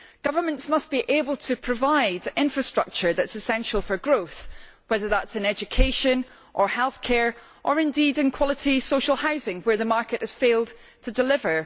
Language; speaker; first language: English; native; English